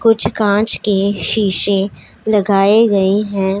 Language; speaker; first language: Hindi; non-native, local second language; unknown